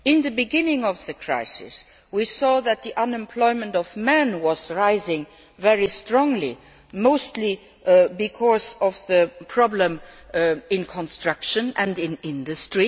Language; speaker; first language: English; non-native, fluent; Luxembourgish